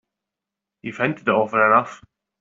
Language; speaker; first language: English; native; English